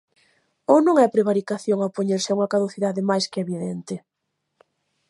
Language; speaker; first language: Galician; native; Galician